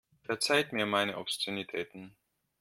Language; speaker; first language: German; non-native, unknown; Russian